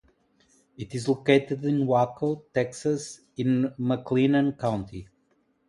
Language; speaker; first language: English; non-native, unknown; Portuguese